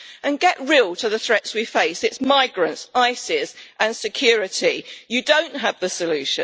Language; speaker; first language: English; native; English